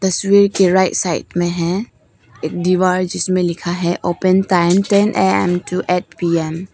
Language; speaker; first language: Hindi; non-native, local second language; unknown